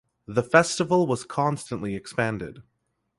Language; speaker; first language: English; native; English